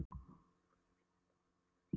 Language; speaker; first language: Icelandic; non-native, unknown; Polish